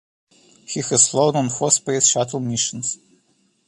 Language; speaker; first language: English; non-native, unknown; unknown